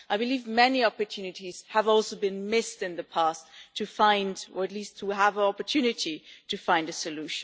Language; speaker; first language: English; non-native, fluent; German